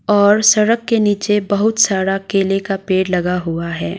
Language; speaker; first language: Hindi; non-native, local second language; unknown